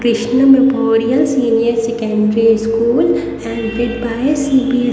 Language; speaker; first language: Hindi; native; Hindi